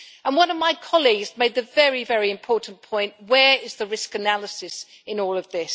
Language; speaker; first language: English; native; English